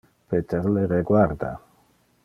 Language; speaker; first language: Interlingua; non-native, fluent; Dutch